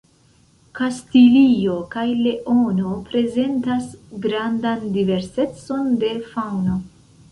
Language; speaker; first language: Esperanto; non-native, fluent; Central Kurdish